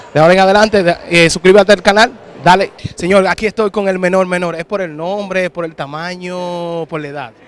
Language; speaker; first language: Spanish; native; Spanish